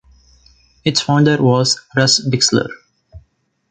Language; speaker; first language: English; non-native, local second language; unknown